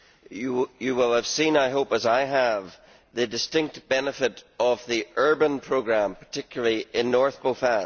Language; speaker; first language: English; native; English